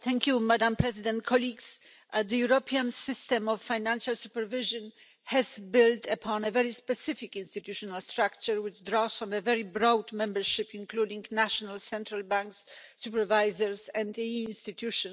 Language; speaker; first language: English; non-native, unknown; Polish